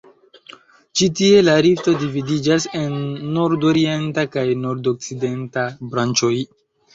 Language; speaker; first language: Esperanto; non-native, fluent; Chinese